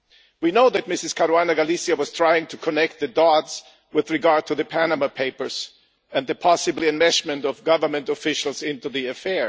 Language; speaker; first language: English; non-native, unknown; German